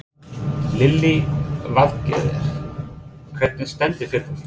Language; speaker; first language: Icelandic; non-native, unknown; English